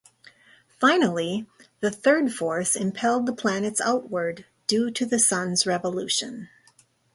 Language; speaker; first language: English; native; English